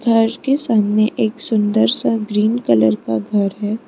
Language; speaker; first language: Hindi; non-native, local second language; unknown